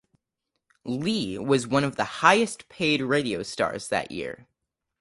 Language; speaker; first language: English; native; English